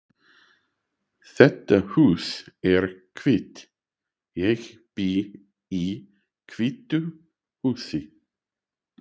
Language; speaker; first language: Icelandic; non-native, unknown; English